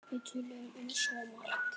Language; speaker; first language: Icelandic; native; Icelandic